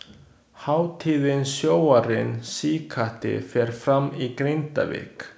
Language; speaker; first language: Icelandic; non-native, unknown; Chinese